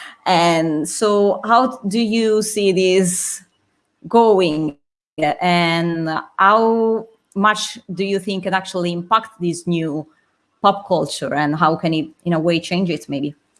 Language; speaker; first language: English; non-native, fluent; Italian